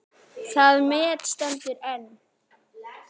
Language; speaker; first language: Icelandic; native; Icelandic